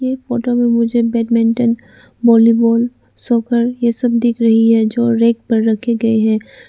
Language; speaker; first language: Hindi; non-native, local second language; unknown